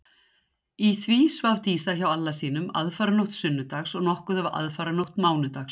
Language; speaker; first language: Icelandic; native; Icelandic